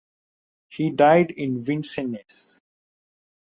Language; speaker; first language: English; non-native, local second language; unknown